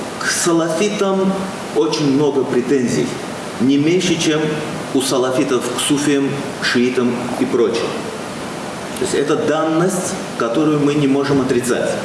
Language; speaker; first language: Russian; non-native, local second language; Azerbaijani